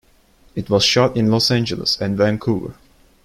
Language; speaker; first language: English; non-native, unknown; Turkish